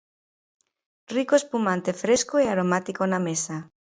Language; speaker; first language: Galician; native; Galician